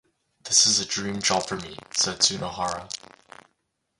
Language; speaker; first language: English; native; English